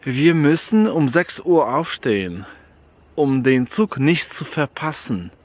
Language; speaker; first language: German; non-native, fluent; Polish